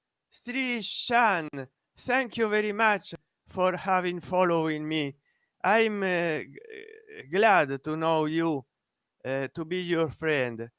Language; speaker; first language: English; non-native, learner; Italian